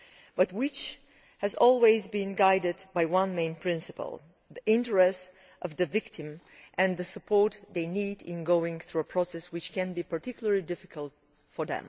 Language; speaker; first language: English; non-native, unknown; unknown